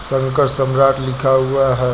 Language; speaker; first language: Hindi; native; Hindi